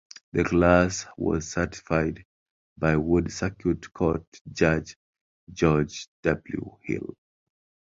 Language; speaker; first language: English; non-native, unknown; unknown